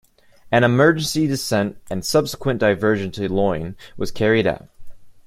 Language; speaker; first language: English; native; English